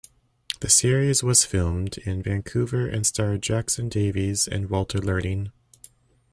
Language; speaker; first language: English; native; English